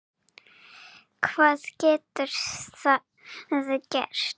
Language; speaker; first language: Icelandic; non-native, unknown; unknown